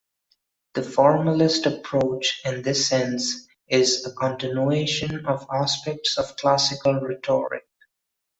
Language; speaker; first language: English; non-native, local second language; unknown